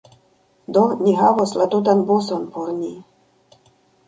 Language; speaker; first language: Esperanto; non-native, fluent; Russian